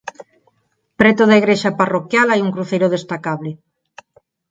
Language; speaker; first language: Galician; non-native, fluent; Spanish